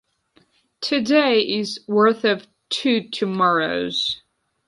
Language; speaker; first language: English; non-native, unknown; Georgian